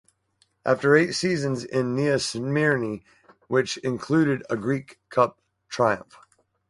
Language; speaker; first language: English; native; English